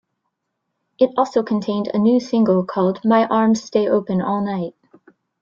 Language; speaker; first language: English; native; English